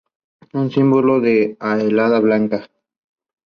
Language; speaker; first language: English; non-native, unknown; Spanish